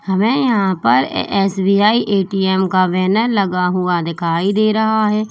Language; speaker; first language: Hindi; native; Hindi